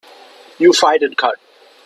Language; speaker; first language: English; non-native, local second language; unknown